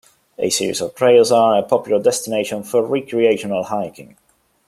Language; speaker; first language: English; non-native, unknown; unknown